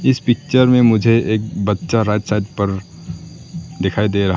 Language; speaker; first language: Hindi; non-native, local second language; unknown